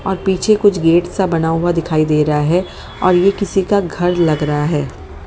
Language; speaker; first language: Hindi; native; Hindi